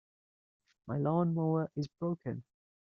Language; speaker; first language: English; native; English